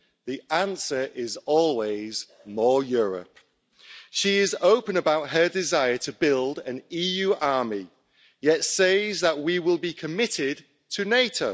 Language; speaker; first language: English; native; English